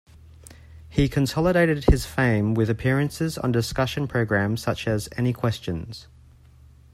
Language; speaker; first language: English; native; English